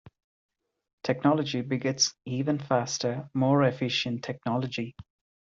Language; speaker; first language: English; non-native, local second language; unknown